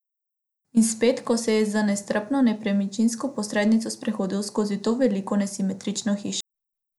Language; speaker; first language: Slovenian; non-native, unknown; Macedonian